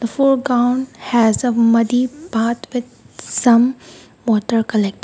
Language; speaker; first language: English; non-native, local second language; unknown